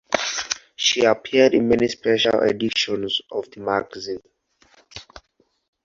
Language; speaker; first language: English; non-native, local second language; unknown